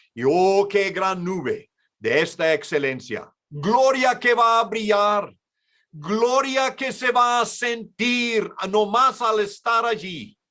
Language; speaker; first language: Spanish; non-native, fluent; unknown